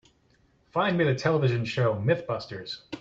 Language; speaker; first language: English; native; English